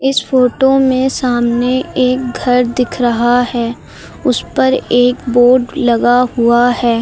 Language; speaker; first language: Hindi; native; Hindi